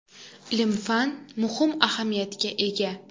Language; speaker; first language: Uzbek; native; Uzbek